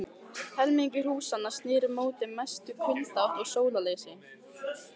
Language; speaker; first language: Icelandic; native; Icelandic